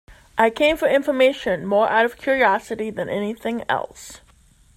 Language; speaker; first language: English; native; English